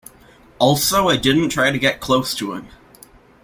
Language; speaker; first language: English; native; English